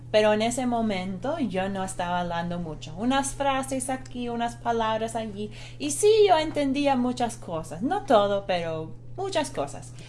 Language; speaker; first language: Spanish; non-native, fluent; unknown